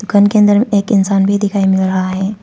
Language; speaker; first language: Hindi; non-native, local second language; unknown